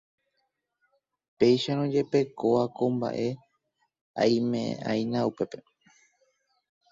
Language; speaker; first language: Guarani; native; Guarani